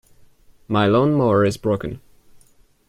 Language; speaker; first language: English; non-native, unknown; French